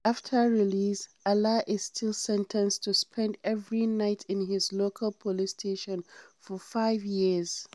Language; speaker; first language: English; non-native, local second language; Hausa